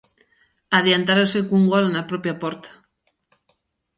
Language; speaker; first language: Galician; native; Galician